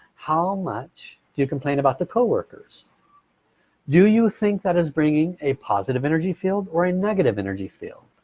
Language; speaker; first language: English; native; English